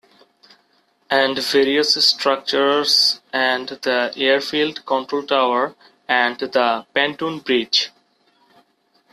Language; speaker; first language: English; non-native, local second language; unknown